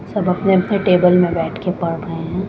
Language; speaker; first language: Hindi; non-native, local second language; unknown